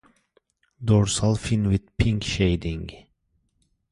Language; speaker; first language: English; native; English